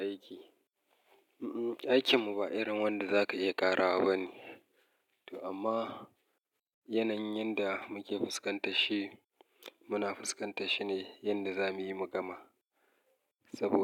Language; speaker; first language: Hausa; native; Hausa